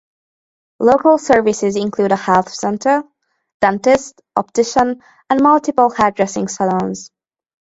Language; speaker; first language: English; non-native, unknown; Hungarian